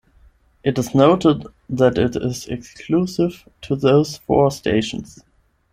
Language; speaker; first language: English; non-native, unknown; German